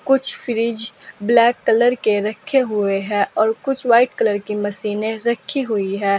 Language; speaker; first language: Hindi; native; Hindi